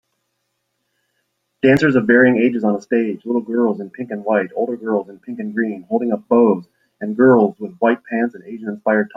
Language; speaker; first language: English; native; English